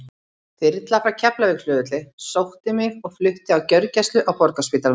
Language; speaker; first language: Icelandic; native; Icelandic